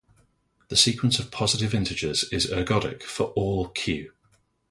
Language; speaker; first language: English; native; English